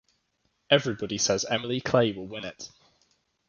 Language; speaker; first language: English; native; English